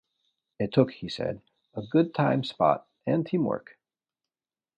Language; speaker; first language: English; native; English